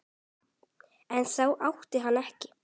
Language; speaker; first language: Icelandic; native; Icelandic